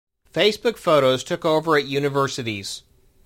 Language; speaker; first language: English; native; English